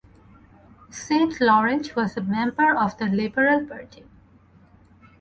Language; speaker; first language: English; non-native, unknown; Bangla